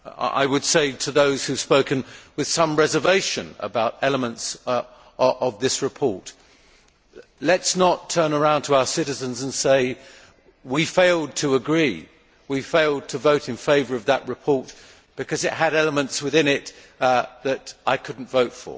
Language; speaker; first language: English; native; English